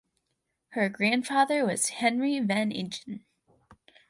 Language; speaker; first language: English; native; English